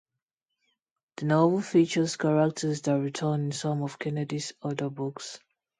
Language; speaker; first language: English; non-native, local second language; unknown